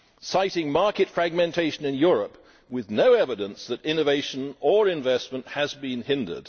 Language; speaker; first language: English; native; English